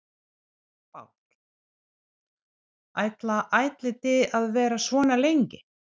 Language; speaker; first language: Icelandic; non-native, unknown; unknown